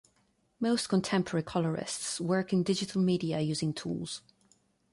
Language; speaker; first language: English; non-native, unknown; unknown